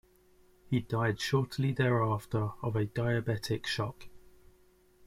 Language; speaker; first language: English; native; English